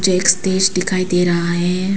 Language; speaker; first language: Hindi; non-native, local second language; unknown